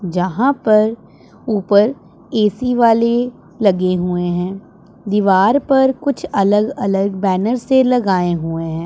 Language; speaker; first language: Hindi; non-native, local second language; Punjabi